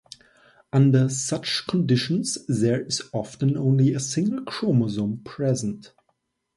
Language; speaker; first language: English; non-native, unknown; German